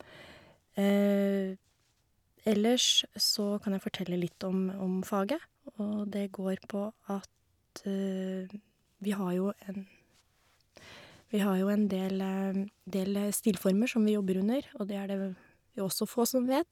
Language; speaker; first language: Norwegian; native; Norwegian